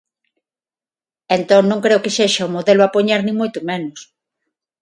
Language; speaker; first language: Galician; non-native, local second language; Spanish